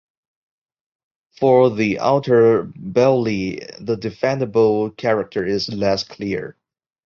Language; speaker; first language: English; non-native, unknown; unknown